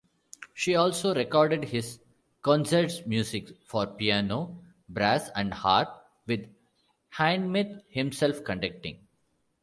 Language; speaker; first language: English; non-native, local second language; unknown